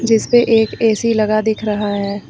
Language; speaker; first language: Hindi; native; Hindi